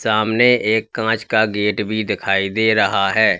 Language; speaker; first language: Hindi; native; Hindi